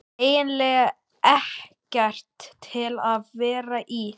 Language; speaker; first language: Icelandic; native; Icelandic